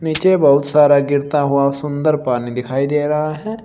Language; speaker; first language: Hindi; native; Hindi